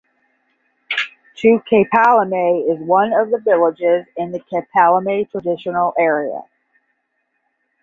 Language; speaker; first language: English; native; English